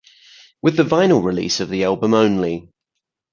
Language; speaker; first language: English; native; English